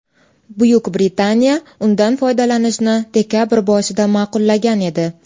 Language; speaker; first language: Uzbek; native; Uzbek